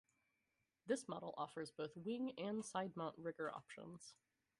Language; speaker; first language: English; native; English